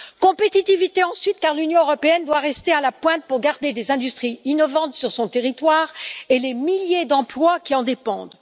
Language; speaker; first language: French; native; French